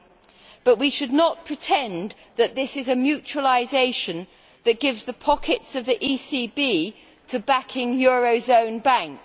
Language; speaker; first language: English; native; English